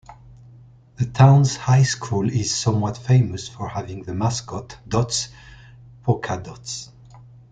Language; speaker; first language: English; non-native, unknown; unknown